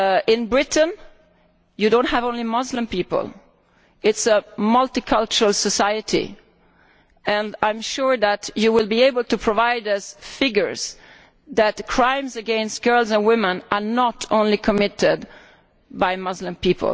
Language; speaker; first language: English; non-native, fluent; Italian